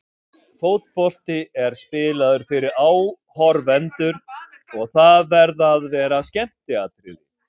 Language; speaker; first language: Icelandic; native; Icelandic